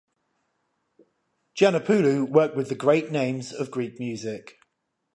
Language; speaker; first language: English; native; English